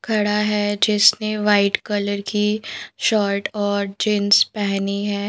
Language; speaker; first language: Hindi; native; Hindi